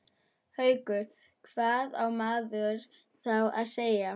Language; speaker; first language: Icelandic; non-native, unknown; German